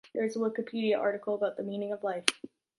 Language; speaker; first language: English; native; English